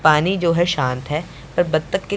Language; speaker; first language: Hindi; non-native, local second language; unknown